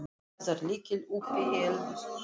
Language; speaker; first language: Icelandic; non-native, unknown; Russian